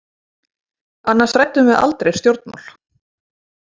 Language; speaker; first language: Icelandic; native; Icelandic